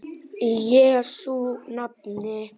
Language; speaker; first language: Icelandic; native; Icelandic